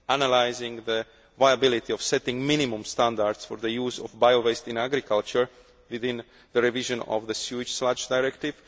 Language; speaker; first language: English; non-native, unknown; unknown